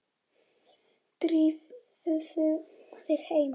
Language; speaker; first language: Icelandic; native; Icelandic